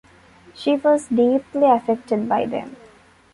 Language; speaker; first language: English; non-native, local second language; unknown